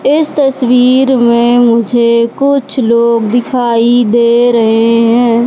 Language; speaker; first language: Hindi; native; Hindi